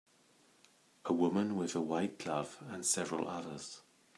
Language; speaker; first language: English; native; English